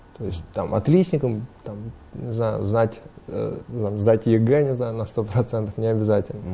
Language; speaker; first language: Russian; non-native, fluent; Uzbek